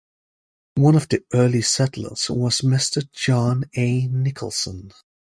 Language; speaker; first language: English; native; English